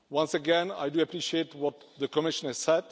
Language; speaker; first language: English; non-native, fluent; Czech